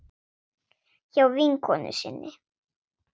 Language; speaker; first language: Icelandic; non-native, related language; Swedish